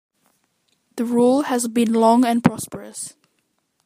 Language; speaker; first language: English; native; English